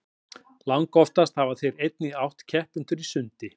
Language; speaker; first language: Icelandic; native; Icelandic